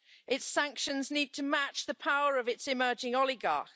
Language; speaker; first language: English; native; English